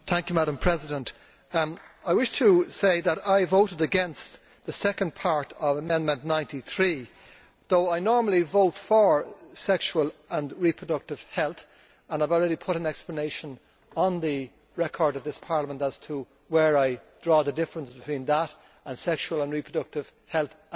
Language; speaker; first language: English; native; English